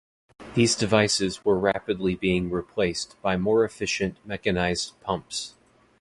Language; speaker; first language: English; native; English